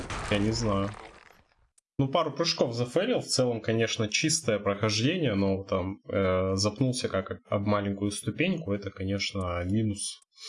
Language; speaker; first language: Russian; native; Russian